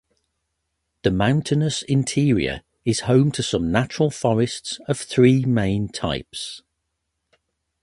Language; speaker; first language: English; native; English